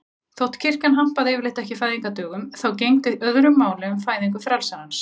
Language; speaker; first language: Icelandic; native; Icelandic